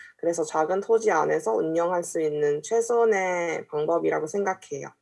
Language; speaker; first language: Korean; non-native, fluent; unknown